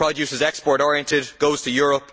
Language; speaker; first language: English; native; English